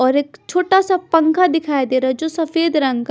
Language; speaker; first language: Hindi; non-native, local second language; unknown